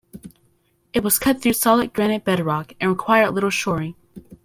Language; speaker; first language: English; native; English